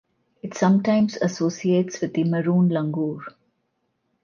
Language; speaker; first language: English; non-native, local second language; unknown